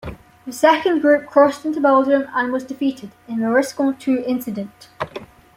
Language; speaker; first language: English; native; English